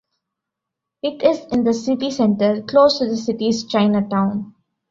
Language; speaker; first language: English; non-native, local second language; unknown